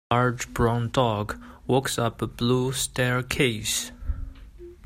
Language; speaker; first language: English; native; English